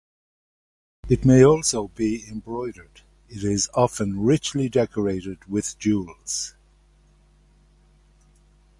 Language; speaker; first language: English; native; English